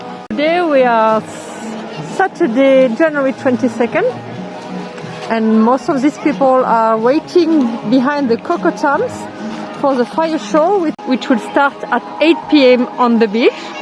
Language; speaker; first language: English; non-native, fluent; French